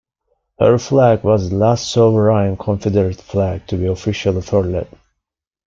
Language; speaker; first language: English; non-native, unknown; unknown